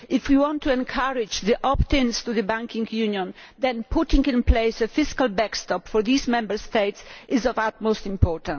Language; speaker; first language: English; non-native, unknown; Polish